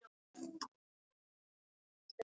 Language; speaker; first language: Icelandic; non-native, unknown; French